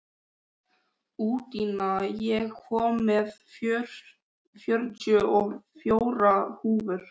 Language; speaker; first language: Icelandic; native; Icelandic